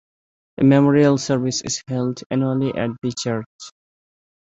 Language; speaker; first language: English; non-native, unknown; Bangla